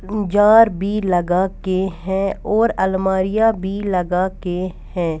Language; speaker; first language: Hindi; non-native, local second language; Punjabi